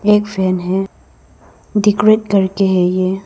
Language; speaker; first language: Hindi; non-native, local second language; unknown